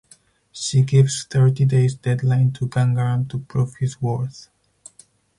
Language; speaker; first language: English; non-native, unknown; Spanish